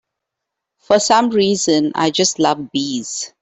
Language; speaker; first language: English; non-native, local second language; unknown